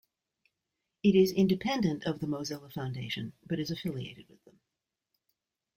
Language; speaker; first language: English; native; English